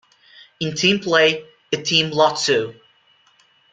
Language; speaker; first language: English; non-native, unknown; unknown